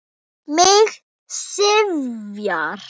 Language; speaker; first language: Icelandic; non-native, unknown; Thai